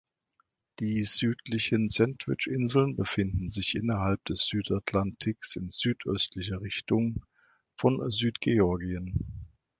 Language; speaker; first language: German; native; German